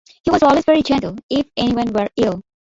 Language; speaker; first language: English; non-native, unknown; Bangla